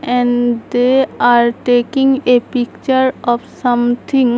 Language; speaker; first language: English; non-native, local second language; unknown